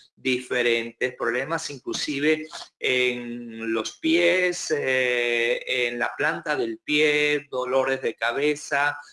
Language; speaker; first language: Spanish; native; Spanish